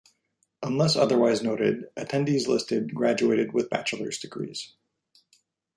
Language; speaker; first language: English; native; English